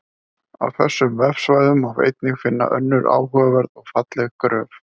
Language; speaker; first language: Icelandic; native; Icelandic